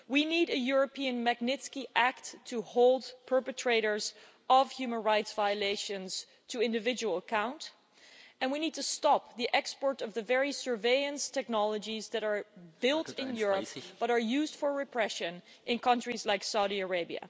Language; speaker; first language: English; non-native, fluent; Dutch